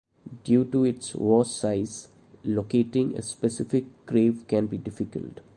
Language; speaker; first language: English; non-native, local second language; Malayalam